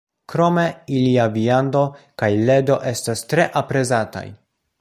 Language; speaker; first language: Esperanto; non-native, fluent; Polish